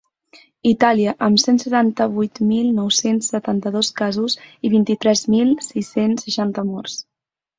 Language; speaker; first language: Catalan; native; Catalan